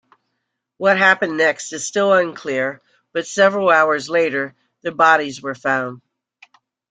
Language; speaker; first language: English; native; English